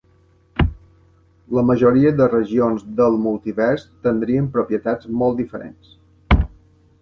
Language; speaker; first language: Catalan; native; Catalan